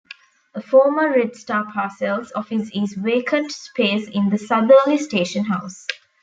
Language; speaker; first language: English; non-native, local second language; Tamil